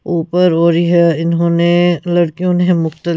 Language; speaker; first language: Hindi; non-native, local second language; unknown